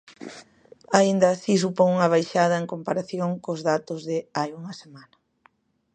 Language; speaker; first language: Galician; native; Galician